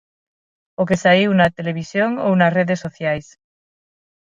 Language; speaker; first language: Galician; non-native, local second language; Spanish